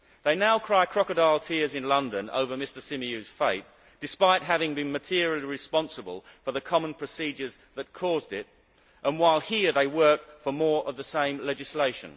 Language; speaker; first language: English; native; English